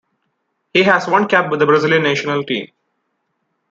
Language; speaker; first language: English; non-native, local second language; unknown